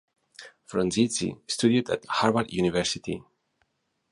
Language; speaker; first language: English; non-native, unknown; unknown